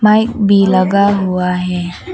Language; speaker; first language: Hindi; non-native, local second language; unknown